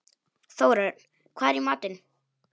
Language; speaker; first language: Icelandic; non-native, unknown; Polish